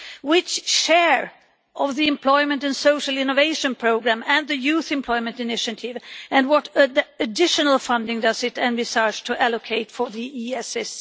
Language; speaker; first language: English; non-native, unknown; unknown